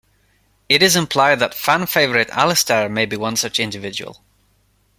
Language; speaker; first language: English; non-native, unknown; Swedish